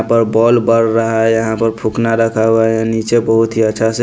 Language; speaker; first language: Hindi; non-native, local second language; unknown